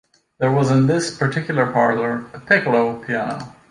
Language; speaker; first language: English; native; English